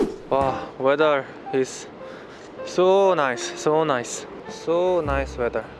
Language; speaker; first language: English; non-native, fluent; Korean